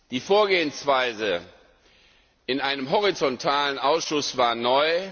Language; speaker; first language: German; non-native, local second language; Luxembourgish